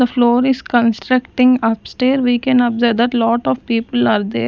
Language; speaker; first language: English; non-native, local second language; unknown